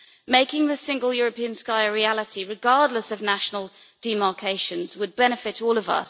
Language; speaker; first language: English; native; English